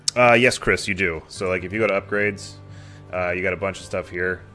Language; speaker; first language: English; native; English